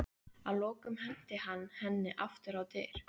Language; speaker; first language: Icelandic; native; Icelandic